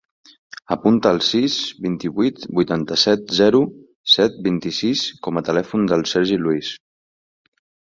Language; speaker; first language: Catalan; native; Catalan